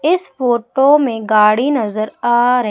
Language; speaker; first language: Hindi; native; Hindi